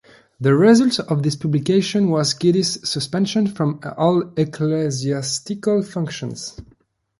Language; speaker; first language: English; non-native, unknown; French